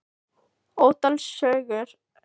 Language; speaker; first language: Icelandic; non-native, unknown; Filipino